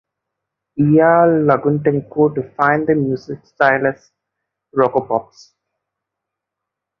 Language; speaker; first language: English; non-native, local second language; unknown